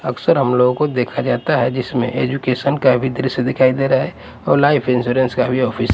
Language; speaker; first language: Hindi; non-native, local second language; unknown